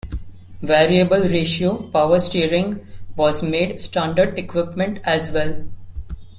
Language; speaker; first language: English; non-native, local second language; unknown